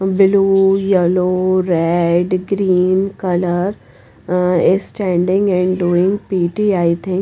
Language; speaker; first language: English; non-native, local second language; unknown